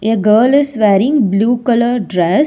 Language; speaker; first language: English; non-native, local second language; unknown